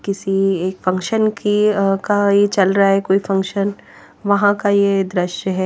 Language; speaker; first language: Hindi; native; Hindi